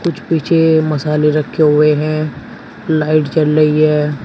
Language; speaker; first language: Hindi; native; Hindi